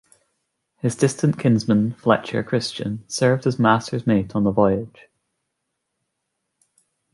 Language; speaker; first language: English; native; English